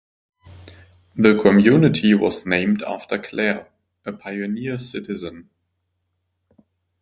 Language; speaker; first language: English; non-native, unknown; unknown